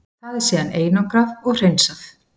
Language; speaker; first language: Icelandic; native; Icelandic